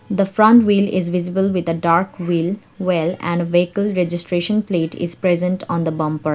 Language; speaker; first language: English; non-native, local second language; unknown